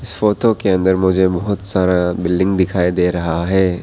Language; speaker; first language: Hindi; non-native, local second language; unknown